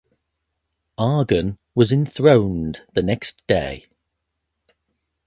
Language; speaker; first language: English; native; English